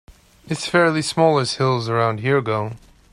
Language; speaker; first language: English; native; English